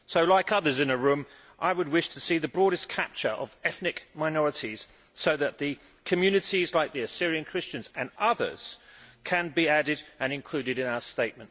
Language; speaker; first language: English; native; English